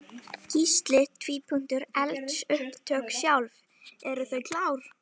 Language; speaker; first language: Icelandic; native; Icelandic